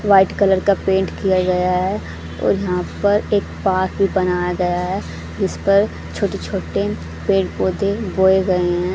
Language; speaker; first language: Hindi; native; Hindi